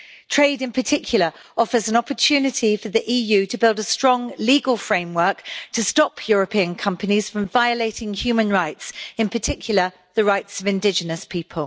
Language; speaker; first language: English; native; English